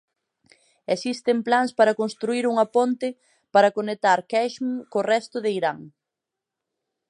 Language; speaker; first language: Galician; native; Galician